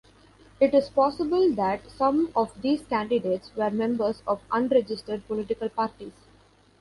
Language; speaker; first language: English; non-native, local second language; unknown